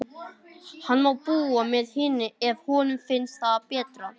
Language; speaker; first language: Icelandic; non-native, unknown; English